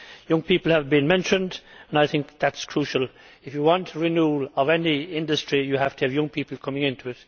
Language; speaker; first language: English; native; English